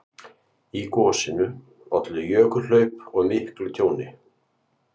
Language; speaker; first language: Icelandic; native; Icelandic